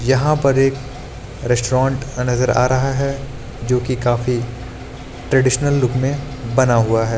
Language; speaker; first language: Hindi; native; Hindi